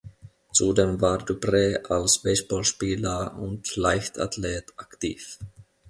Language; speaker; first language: German; non-native, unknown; Finnish